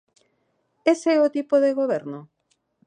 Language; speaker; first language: Galician; native; Galician